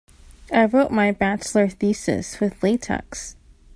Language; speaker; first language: English; native; English